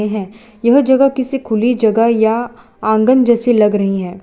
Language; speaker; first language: Hindi; non-native, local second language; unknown